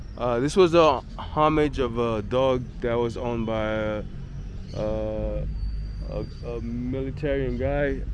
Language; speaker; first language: English; native; English